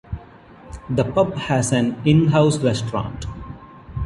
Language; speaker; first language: English; non-native, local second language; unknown